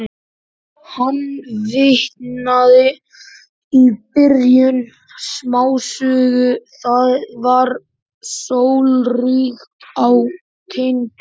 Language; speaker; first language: Icelandic; native; Icelandic